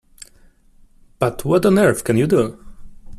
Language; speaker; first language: English; non-native, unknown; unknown